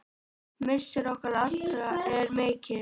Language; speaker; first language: Icelandic; native; Icelandic